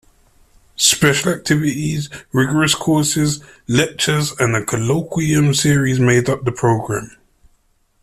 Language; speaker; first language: English; native; English